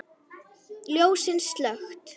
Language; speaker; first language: Icelandic; native; Icelandic